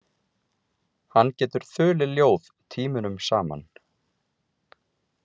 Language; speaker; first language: Icelandic; native; Icelandic